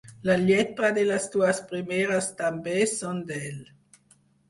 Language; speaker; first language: Catalan; non-native, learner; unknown